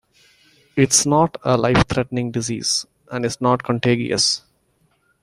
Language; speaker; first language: English; non-native, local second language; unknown